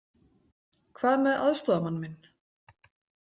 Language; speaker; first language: Icelandic; native; Icelandic